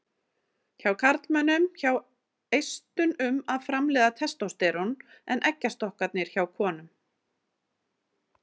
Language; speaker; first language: Icelandic; native; Icelandic